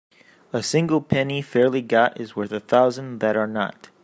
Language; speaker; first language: English; native; English